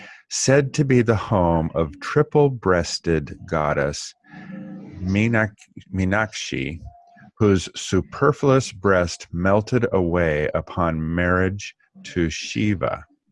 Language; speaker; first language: English; native; English